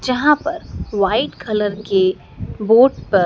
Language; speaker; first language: Hindi; native; Hindi